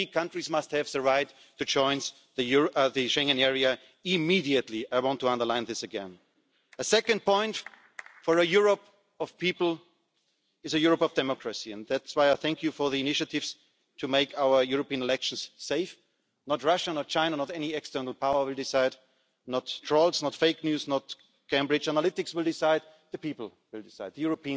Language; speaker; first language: English; non-native, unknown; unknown